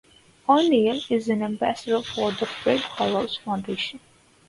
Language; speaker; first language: English; non-native, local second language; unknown